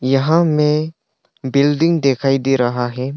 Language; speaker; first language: Hindi; non-native, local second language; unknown